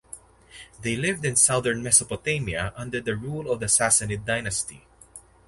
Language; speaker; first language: English; non-native, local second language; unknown